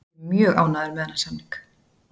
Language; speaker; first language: Icelandic; native; Icelandic